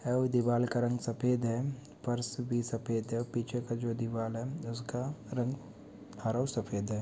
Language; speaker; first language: Hindi; non-native, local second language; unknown